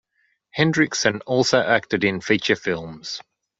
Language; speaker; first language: English; native; English